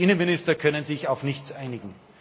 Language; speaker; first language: German; native; German